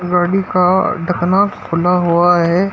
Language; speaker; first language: Hindi; native; Hindi